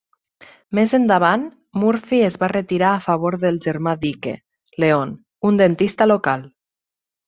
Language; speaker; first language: Catalan; native; Catalan